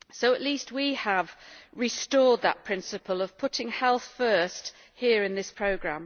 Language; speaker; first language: English; native; English